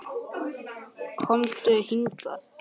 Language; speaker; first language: Icelandic; native; Icelandic